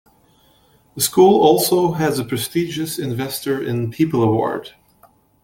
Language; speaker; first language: English; native; English